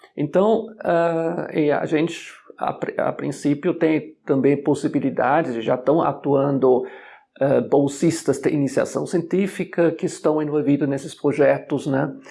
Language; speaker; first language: Portuguese; non-native, fluent; German